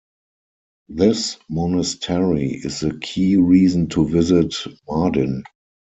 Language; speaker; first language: English; non-native, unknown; German